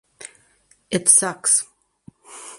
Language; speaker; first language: English; native; English